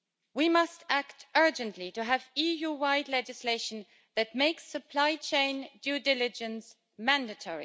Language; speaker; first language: English; native; English